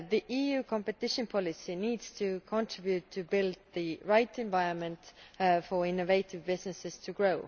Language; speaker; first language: English; non-native, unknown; Estonian